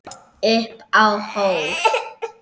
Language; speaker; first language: Icelandic; native; Icelandic